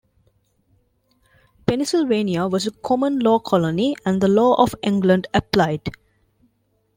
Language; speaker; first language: English; non-native, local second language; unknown